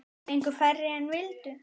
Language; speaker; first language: Icelandic; native; Icelandic